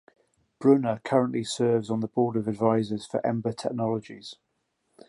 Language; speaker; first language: English; native; English